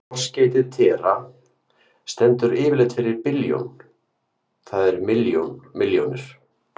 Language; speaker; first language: Icelandic; native; Icelandic